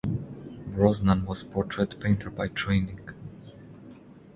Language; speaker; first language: English; non-native, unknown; Croatian